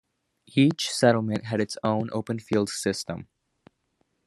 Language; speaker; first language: English; native; English